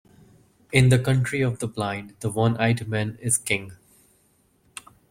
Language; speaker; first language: English; non-native, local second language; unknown